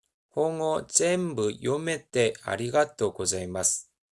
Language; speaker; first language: Japanese; non-native, fluent; Korean